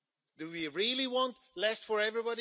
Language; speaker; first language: English; non-native, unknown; Swedish